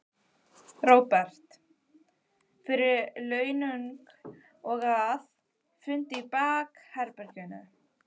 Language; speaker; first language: Icelandic; native; Icelandic